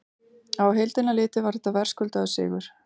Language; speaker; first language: Icelandic; native; Icelandic